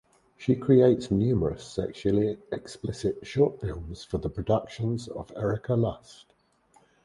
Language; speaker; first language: English; native; English